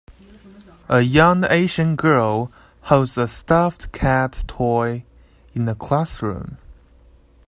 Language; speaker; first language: English; native; English